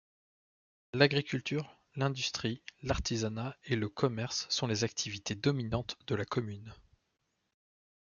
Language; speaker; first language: French; native; French